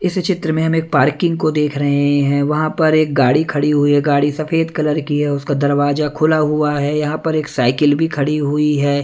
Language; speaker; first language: Hindi; non-native, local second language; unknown